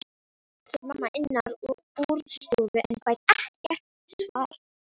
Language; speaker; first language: Icelandic; non-native, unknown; Filipino